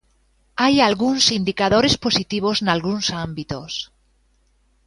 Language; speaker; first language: Galician; native; Galician